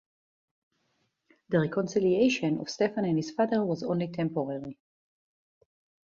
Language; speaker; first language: English; non-native, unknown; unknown